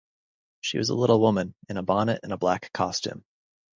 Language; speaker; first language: English; native; English